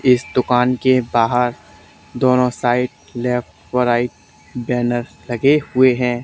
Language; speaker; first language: Hindi; native; Hindi